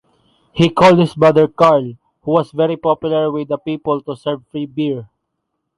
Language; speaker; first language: English; non-native, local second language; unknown